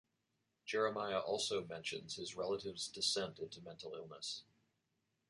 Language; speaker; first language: English; native; English